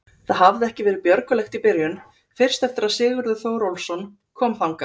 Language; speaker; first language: Icelandic; native; Icelandic